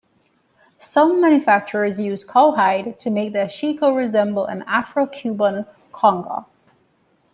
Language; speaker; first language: English; native; English